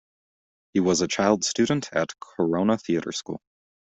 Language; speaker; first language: English; native; English